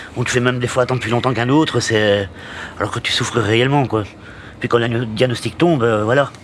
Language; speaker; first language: French; native; French